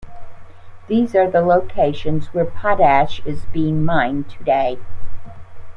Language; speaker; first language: English; native; English